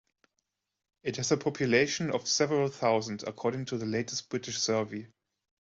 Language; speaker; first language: English; non-native, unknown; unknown